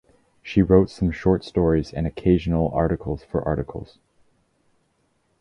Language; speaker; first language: English; native; English